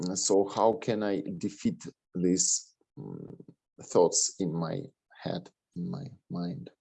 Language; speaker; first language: English; non-native, learner; Russian